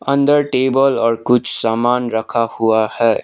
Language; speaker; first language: Hindi; non-native, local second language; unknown